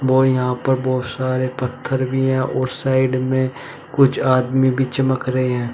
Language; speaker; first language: Hindi; native; Hindi